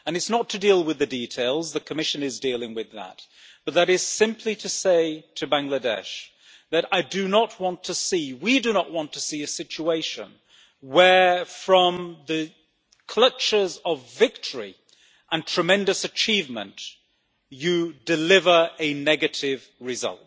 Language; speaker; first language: English; native; English